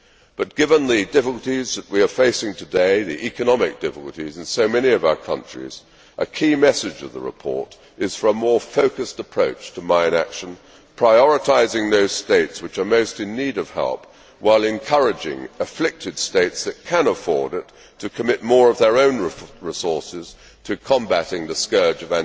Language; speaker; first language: English; native; English